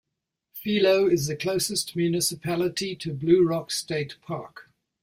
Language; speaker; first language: English; native; English